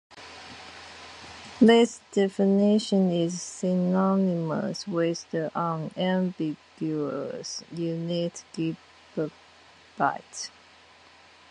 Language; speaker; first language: English; non-native, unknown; Chinese